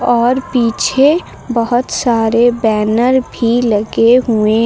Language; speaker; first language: Hindi; native; Hindi